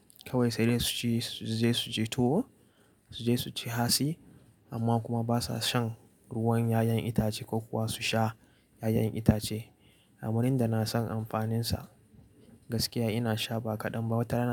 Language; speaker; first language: Hausa; native; Hausa